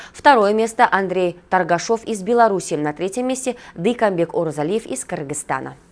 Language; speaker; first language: Russian; non-native, local second language; Kyrgyz